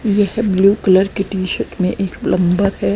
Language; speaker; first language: Hindi; native; Hindi